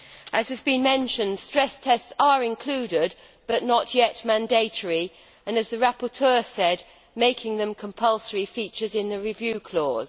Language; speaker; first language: English; native; English